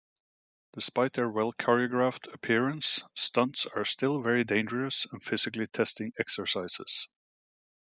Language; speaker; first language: English; native; English